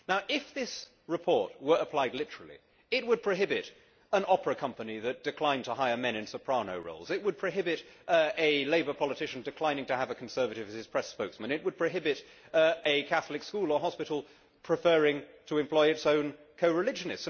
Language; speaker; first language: English; native; English